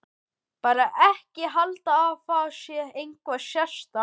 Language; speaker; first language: Icelandic; native; Icelandic